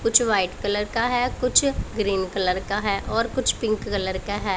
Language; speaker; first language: Hindi; non-native, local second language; Punjabi